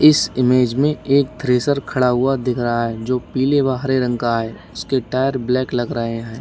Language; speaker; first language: Hindi; native; Hindi